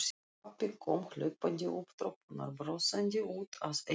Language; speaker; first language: Icelandic; non-native, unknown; Russian